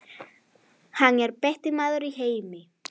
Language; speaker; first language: Icelandic; non-native, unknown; Spanish